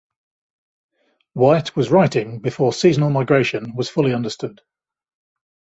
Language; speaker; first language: English; native; English